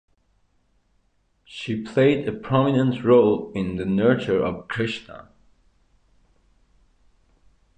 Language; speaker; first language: English; non-native, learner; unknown